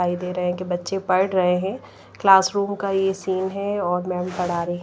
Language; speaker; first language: Hindi; non-native, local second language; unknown